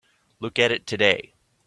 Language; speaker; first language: English; native; English